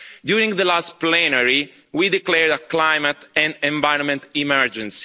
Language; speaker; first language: English; non-native, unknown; Italian